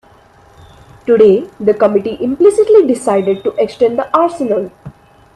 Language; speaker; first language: English; non-native, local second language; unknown